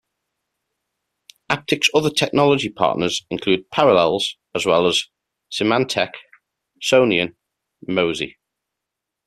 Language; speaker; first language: English; native; English